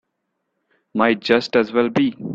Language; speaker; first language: English; non-native, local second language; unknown